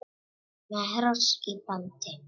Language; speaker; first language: Icelandic; non-native, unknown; Czech